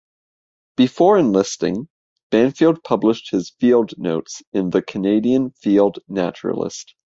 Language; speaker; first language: English; native; English